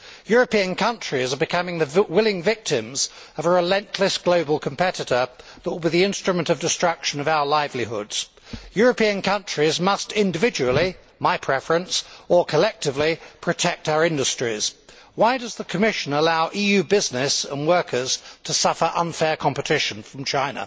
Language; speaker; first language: English; native; English